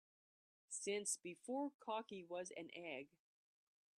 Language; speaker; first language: English; native; English